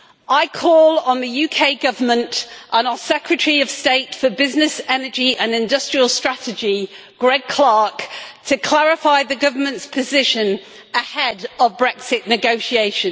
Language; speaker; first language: English; native; English